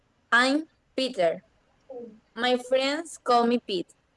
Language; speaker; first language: English; non-native, learner; Spanish